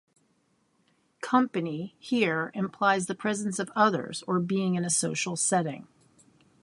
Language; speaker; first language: English; native; English